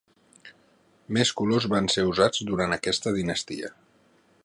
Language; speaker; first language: Catalan; native; Catalan